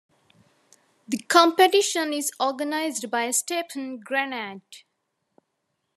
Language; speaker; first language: English; non-native, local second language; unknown